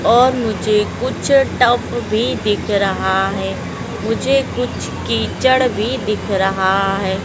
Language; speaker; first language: Hindi; native; Hindi